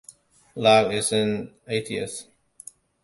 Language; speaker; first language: English; non-native, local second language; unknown